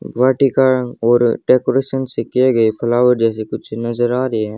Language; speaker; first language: Hindi; native; Hindi